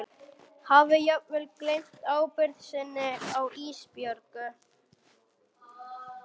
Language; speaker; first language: Icelandic; non-native, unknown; German